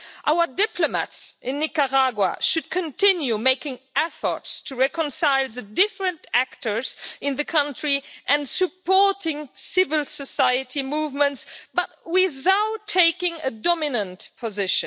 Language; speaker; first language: English; non-native, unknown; Luxembourgish